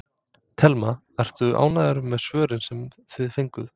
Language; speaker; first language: Icelandic; non-native, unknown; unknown